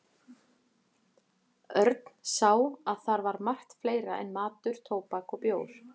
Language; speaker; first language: Icelandic; native; Icelandic